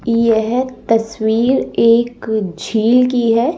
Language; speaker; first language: Hindi; native; Hindi